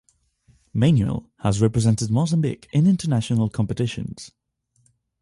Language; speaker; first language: English; non-native, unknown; Catalan